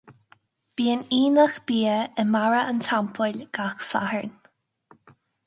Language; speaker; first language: Irish; non-native, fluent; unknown